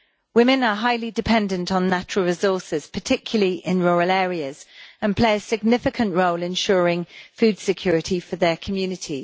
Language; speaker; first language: English; native; English